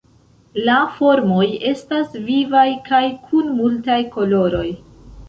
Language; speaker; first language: Esperanto; non-native, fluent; Central Kurdish